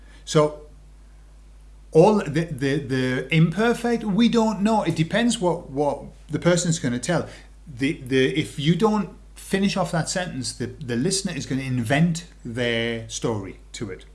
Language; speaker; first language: English; native; English